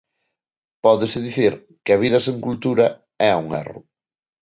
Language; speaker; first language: Galician; non-native, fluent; Spanish